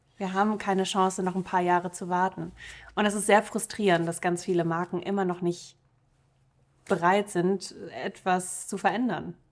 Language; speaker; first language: German; early bilingual, other home language; Russian